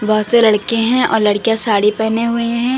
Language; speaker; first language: Hindi; native; Hindi